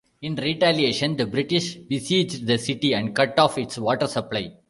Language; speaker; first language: English; non-native, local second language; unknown